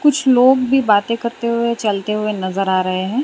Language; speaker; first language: Hindi; non-native, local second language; Gujarati